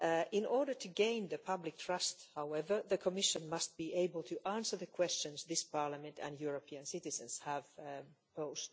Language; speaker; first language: English; non-native, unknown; Finnish